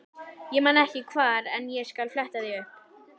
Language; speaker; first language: Icelandic; native; Icelandic